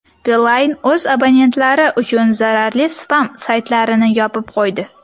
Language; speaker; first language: Uzbek; native; Uzbek